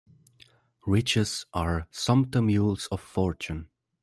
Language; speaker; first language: English; non-native, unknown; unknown